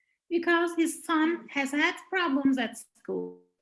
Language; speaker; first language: English; non-native, fluent; Turkish